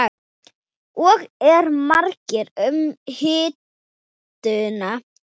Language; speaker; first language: Icelandic; non-native, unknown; Thai